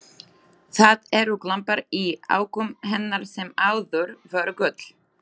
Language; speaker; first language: Icelandic; non-native, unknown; Slovak